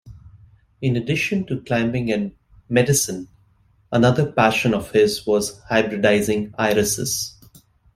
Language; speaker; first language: English; non-native, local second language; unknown